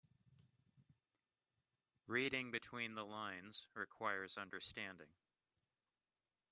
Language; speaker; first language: English; native; English